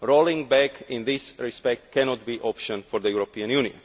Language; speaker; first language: English; non-native, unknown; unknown